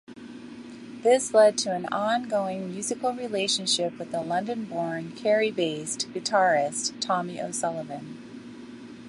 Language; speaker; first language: English; native; English